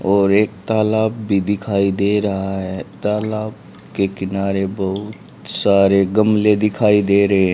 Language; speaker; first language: Hindi; native; Hindi